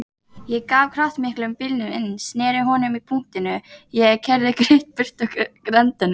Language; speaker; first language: Icelandic; native; Icelandic